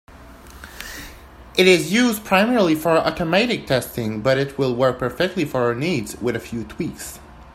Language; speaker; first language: English; native; English